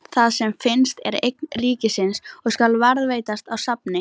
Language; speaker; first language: Icelandic; native; Icelandic